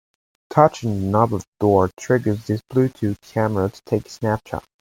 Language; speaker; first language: English; native; English